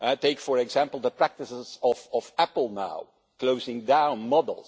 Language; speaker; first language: English; non-native, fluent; Dutch